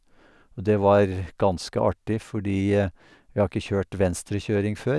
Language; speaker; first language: Norwegian; native; Norwegian